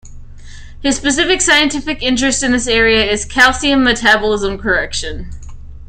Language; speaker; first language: English; native; English